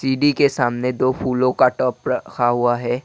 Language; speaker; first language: Hindi; non-native, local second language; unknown